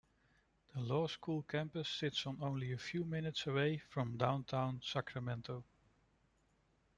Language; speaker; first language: English; non-native, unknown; Dutch